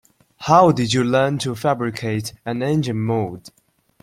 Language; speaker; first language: English; non-native, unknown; Chinese